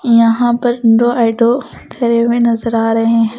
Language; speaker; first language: Hindi; non-native, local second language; Punjabi